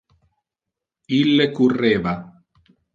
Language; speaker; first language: Interlingua; non-native, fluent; Italian